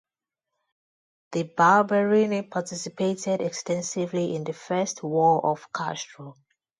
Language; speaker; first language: English; non-native, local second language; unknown